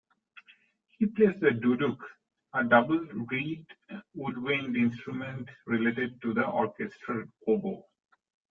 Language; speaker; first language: English; non-native, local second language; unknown